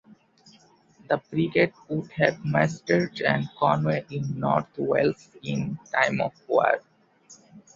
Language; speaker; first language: English; non-native, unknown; Bangla